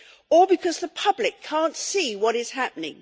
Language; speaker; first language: English; native; English